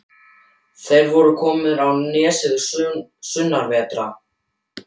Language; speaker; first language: Icelandic; non-native, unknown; German